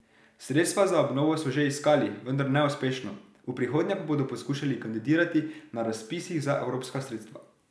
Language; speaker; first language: Slovenian; native; Slovenian